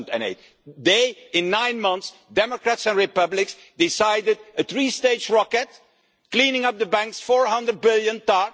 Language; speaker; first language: English; non-native, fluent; Dutch